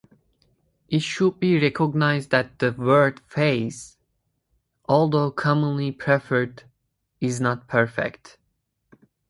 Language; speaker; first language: English; native; English